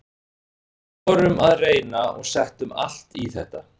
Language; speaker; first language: Icelandic; native; Icelandic